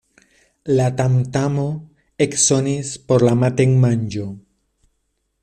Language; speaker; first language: Esperanto; non-native, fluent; Spanish